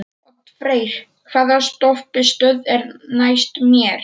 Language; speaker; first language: Icelandic; non-native, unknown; Polish